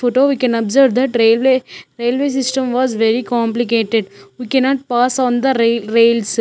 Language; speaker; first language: English; non-native, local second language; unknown